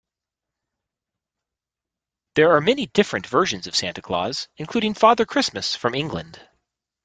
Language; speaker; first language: English; native; English